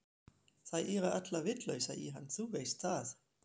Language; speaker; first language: Icelandic; non-native, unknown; German